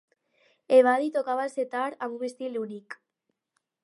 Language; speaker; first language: Catalan; non-native, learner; Spanish